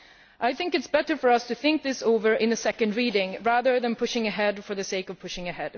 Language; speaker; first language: English; non-native, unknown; Swedish